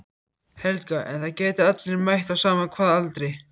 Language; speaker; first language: Icelandic; native; Icelandic